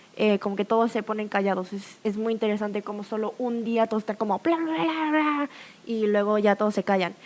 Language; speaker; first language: Spanish; early bilingual, other home language; Korean